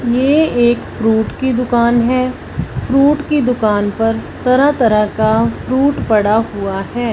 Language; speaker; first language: Hindi; non-native, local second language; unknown